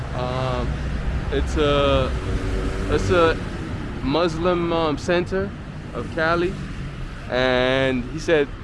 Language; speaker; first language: English; native; English